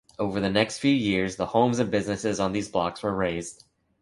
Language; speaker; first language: English; native; English